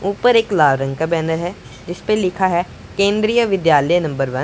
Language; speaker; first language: Hindi; non-native, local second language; Punjabi